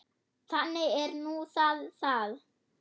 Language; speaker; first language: Icelandic; non-native, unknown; German